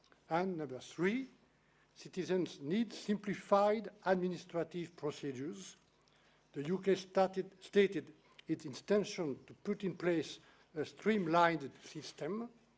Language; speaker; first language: English; non-native, fluent; French